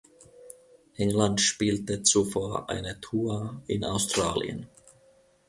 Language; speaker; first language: German; non-native, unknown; Finnish